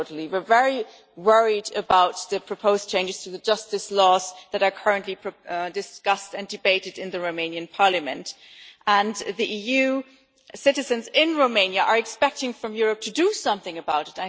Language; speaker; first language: English; non-native, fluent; German